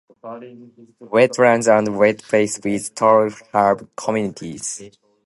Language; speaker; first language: English; non-native, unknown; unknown